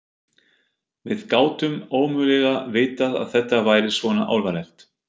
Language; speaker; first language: Icelandic; non-native, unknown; German